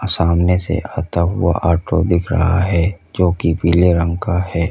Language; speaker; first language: Hindi; native; Hindi